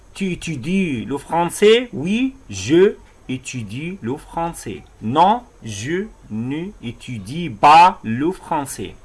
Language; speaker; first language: French; non-native, fluent; Arabic